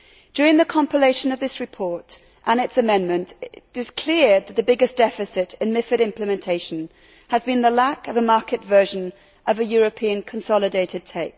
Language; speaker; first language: English; native; English